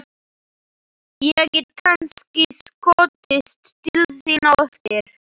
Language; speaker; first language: Icelandic; non-native, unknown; Slovak